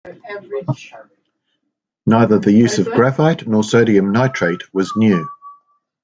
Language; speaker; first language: English; native; English